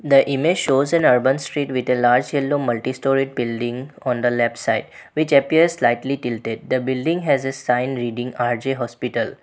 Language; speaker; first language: English; non-native, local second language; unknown